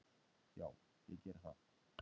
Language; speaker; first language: Icelandic; native; Icelandic